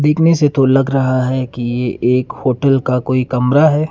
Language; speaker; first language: Hindi; non-native, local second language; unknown